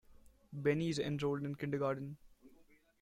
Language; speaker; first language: English; non-native, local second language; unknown